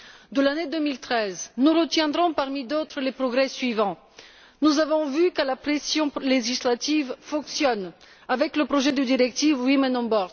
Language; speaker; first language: French; non-native, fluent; Bulgarian